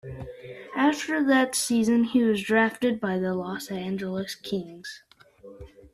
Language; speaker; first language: English; native; English